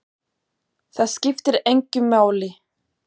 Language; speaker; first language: Icelandic; non-native, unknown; German